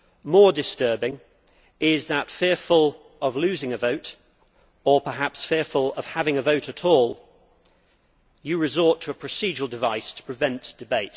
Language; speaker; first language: English; native; English